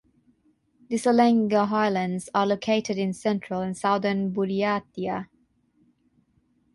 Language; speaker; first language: English; non-native, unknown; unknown